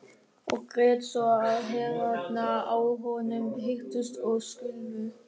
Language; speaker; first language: Icelandic; non-native, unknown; German